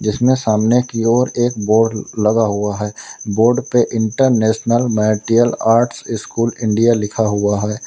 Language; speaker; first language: Hindi; native; Hindi